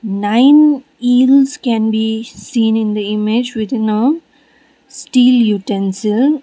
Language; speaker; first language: English; non-native, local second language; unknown